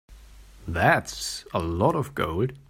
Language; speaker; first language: English; non-native, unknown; German